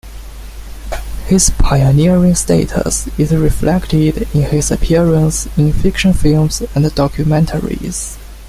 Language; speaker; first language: English; non-native, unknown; Chinese